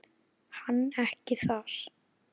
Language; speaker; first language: Icelandic; native; Icelandic